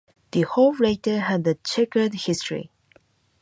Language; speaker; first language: English; non-native, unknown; Japanese